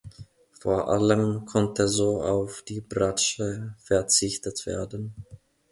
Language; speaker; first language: German; non-native, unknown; Finnish